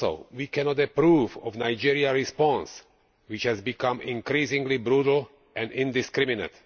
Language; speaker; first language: English; non-native, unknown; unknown